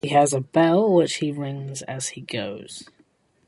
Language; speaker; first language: English; native; English